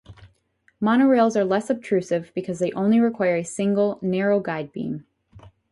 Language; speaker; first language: English; native; English